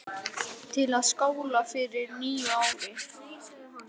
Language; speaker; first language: Icelandic; native; Icelandic